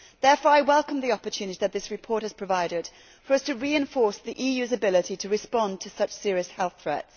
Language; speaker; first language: English; native; English